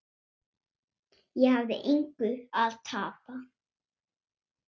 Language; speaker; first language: Icelandic; non-native, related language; Swedish